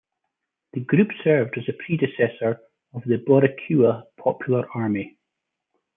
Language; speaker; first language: English; native; English